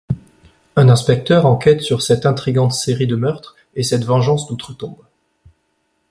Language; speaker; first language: French; native; French